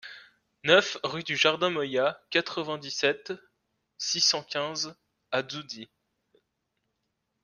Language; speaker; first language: French; native; French